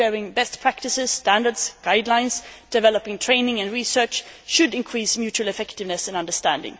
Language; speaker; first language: English; non-native, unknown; Swedish